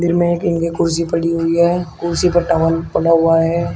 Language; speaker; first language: Hindi; native; Hindi